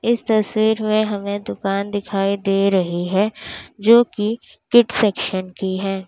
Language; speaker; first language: Hindi; native; Hindi